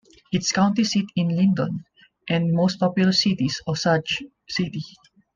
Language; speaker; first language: English; non-native, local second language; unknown